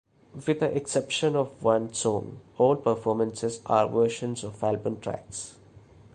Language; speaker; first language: English; non-native, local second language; Malayalam